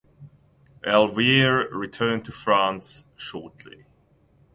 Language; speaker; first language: English; non-native, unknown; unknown